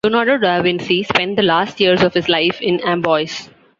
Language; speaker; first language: English; non-native, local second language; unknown